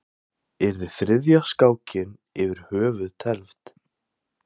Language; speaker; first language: Icelandic; non-native, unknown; Thai